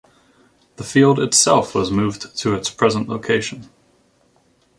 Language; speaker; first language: English; native; English